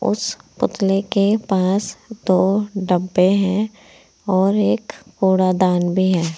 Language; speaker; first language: Hindi; native; Hindi